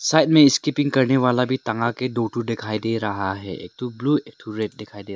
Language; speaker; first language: Hindi; non-native, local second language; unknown